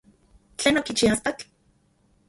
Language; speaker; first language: Central Puebla Nahuatl; non-native, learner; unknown